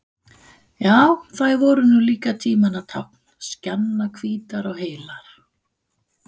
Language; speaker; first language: Icelandic; non-native, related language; Danish